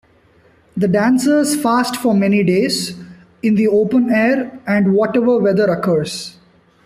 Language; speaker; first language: English; non-native, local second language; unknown